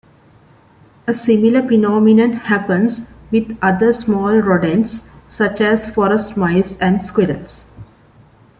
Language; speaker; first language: English; non-native, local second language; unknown